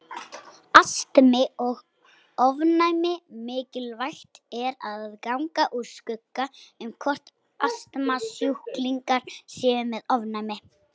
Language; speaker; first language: Icelandic; native; Icelandic